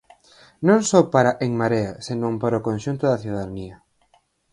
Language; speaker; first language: Galician; native; Galician